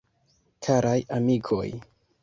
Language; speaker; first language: Esperanto; non-native, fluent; Kinyarwanda